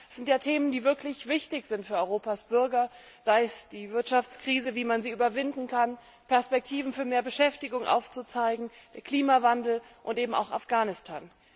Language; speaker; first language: German; native; German